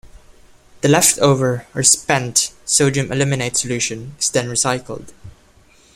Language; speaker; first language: English; non-native, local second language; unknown